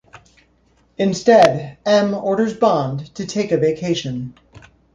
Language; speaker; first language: English; native; English